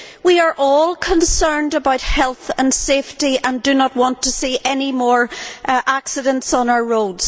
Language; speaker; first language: English; native; English